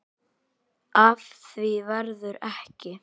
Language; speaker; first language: Icelandic; native; Icelandic